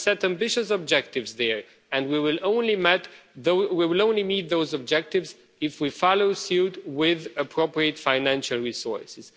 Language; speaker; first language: English; non-native, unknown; Romanian